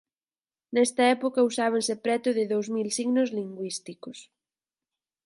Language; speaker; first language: Galician; native; Galician